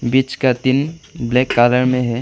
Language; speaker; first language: Hindi; non-native, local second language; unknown